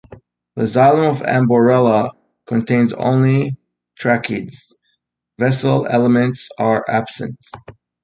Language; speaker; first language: English; native; English